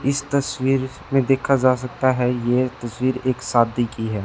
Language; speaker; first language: Hindi; native; Hindi